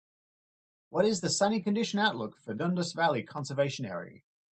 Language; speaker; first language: English; native; English